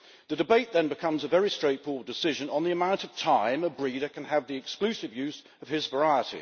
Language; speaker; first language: English; native; English